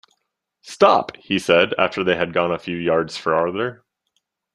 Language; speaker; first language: English; native; English